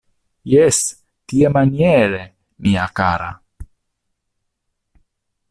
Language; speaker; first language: Esperanto; non-native, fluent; Italian